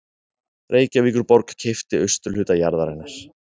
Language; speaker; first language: Icelandic; native; Icelandic